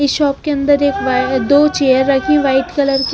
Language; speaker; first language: Hindi; non-native, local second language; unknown